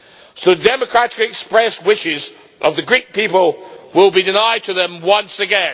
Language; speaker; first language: English; native; English